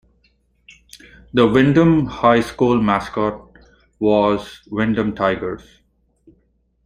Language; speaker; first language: English; non-native, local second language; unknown